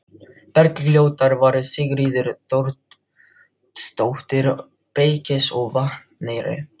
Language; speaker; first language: Icelandic; non-native, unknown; Filipino